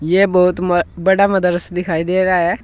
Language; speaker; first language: Hindi; native; Hindi